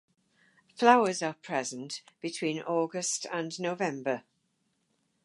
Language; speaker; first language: English; native; English